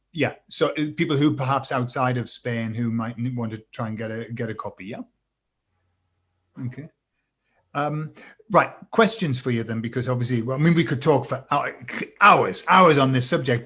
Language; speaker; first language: English; native; English